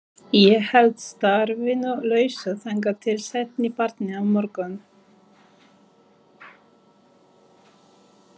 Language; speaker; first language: Icelandic; non-native, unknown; Polish